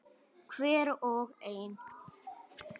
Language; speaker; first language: Icelandic; native; Icelandic